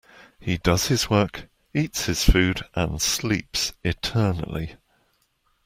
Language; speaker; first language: English; native; English